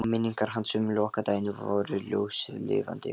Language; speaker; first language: Icelandic; non-native, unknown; Lithuanian